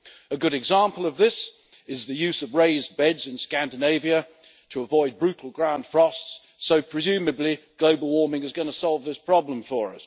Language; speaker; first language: English; native; English